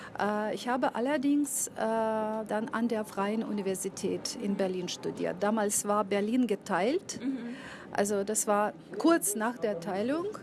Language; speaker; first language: German; non-native, fluent; Russian